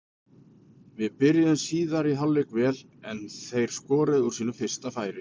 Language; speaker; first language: Icelandic; native; Icelandic